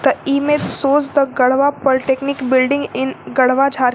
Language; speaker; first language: English; non-native, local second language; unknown